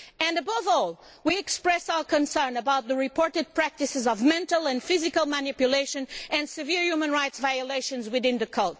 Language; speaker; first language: English; non-native, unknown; Portuguese